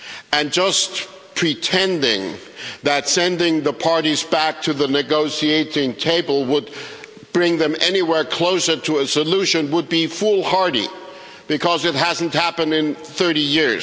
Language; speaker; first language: English; non-native, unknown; German